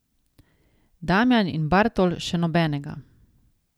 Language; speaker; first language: Slovenian; native; Slovenian